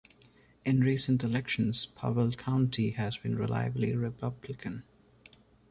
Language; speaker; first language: English; non-native, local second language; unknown